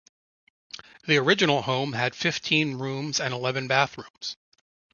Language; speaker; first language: English; native; English